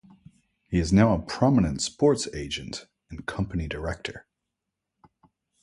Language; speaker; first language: English; native; English